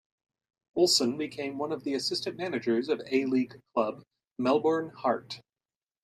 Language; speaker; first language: English; native; English